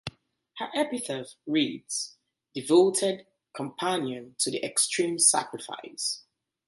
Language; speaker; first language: English; native; English